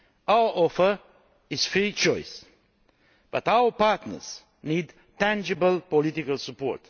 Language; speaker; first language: English; non-native, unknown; Romanian